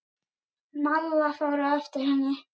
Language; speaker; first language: Icelandic; native; Icelandic